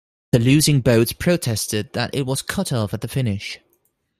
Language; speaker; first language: English; non-native, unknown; Dutch